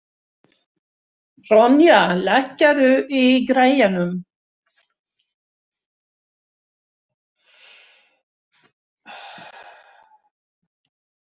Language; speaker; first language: Icelandic; non-native, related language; Swedish